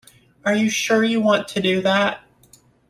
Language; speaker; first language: English; native; English